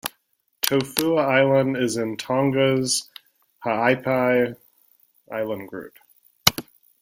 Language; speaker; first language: English; native; English